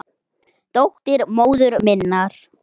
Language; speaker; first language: Icelandic; native; Icelandic